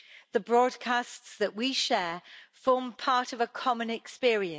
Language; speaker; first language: English; native; English